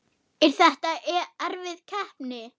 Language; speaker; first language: Icelandic; non-native, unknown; German